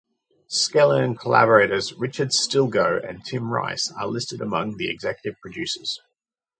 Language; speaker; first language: English; native; English